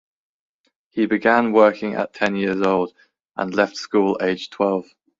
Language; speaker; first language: English; native; English